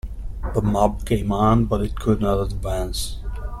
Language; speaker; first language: English; non-native, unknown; Italian